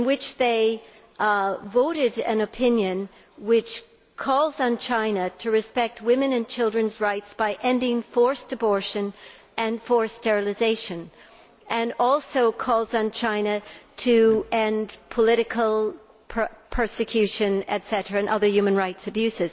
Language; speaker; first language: English; native; English